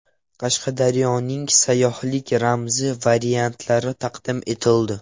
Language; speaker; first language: Uzbek; non-native, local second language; Russian